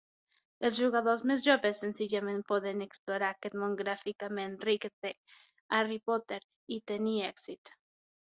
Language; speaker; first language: Catalan; non-native, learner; Spanish